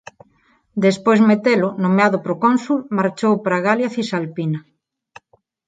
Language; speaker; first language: Galician; non-native, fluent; Spanish